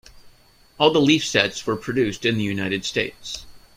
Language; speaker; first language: English; native; English